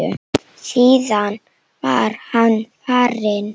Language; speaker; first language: Icelandic; non-native, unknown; Slovenian